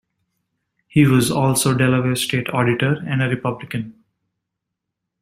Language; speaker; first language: English; native; English